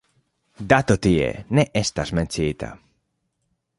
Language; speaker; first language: Esperanto; non-native, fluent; Spanish